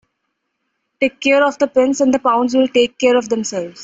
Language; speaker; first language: English; non-native, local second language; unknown